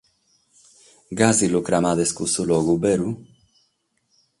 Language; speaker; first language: Sardinian; non-native, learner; Catalan